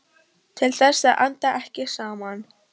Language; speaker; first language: Icelandic; non-native, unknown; Polish